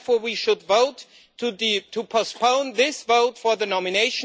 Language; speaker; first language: English; non-native, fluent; German